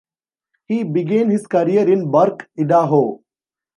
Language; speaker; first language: English; non-native, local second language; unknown